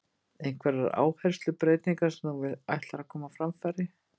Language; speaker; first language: Icelandic; native; Icelandic